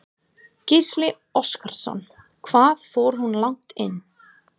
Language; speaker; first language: Icelandic; non-native, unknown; English